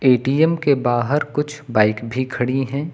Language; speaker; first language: Hindi; native; Hindi